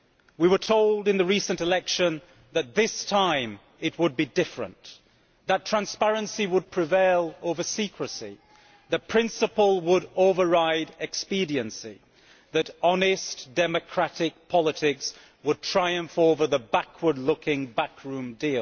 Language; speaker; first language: English; native; English